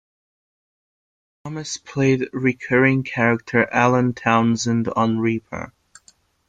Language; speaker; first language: English; non-native, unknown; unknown